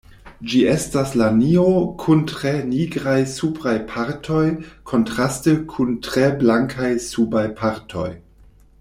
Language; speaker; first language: Esperanto; non-native, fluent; German